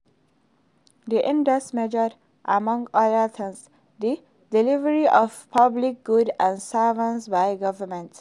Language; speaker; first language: English; non-native, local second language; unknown